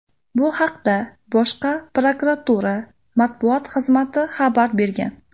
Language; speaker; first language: Uzbek; native; Uzbek